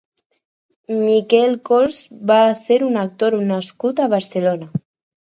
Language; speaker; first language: Catalan; non-native, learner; Spanish